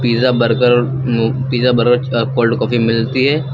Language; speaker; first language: Hindi; native; Hindi